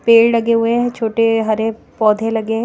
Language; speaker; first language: Hindi; native; Hindi